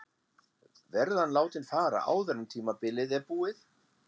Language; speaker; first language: Icelandic; non-native, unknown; German